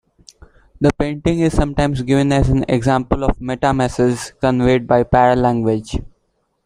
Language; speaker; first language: English; non-native, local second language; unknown